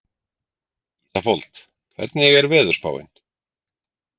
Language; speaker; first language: Icelandic; native; Icelandic